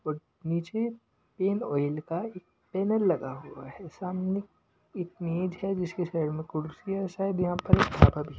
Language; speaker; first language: Hindi; non-native, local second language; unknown